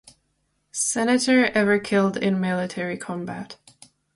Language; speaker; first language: English; non-native, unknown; Czech